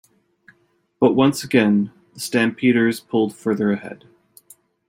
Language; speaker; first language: English; native; English